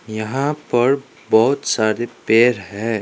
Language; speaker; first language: Hindi; non-native, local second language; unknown